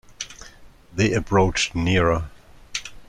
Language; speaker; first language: English; non-native, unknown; German